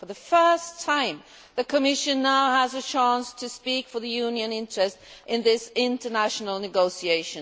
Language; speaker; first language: English; non-native, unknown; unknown